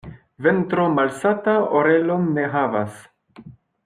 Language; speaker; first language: Esperanto; non-native, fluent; French